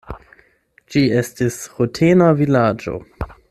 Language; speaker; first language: Esperanto; non-native, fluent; German